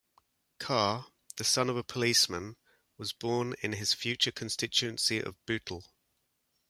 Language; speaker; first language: English; native; English